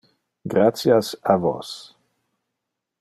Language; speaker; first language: Interlingua; non-native, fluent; Dutch